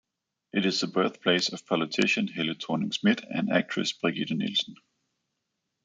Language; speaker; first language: English; non-native, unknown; Danish